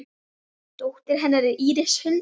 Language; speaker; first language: Icelandic; native; Icelandic